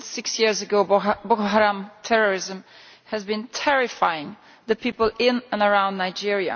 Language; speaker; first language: English; non-native, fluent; Italian